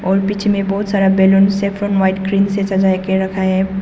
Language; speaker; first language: Hindi; non-native, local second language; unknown